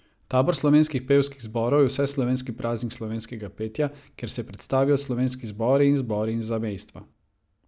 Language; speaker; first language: Slovenian; non-native, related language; Croatian